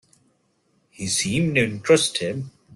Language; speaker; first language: English; non-native, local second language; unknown